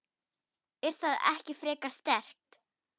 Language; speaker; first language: Icelandic; non-native, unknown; German